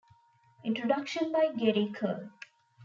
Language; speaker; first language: English; non-native, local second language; Tamil